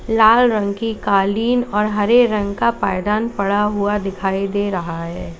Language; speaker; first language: Hindi; native; Hindi